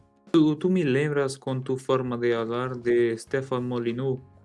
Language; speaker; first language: Spanish; non-native, related language; Portuguese